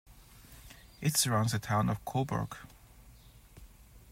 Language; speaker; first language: English; non-native, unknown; German